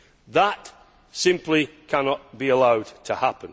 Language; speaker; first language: English; native; English